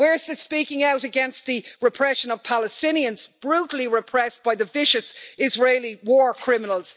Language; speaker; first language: English; native; English